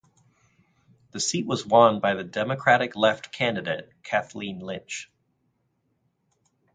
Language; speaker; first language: English; native; English